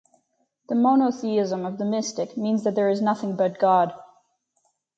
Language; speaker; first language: English; native; English